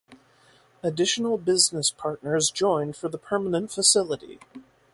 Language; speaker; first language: English; native; English